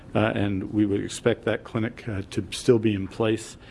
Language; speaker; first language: English; native; English